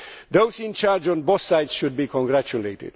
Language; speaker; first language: English; non-native, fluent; Romanian